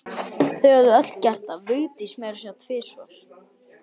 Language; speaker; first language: Icelandic; native; Icelandic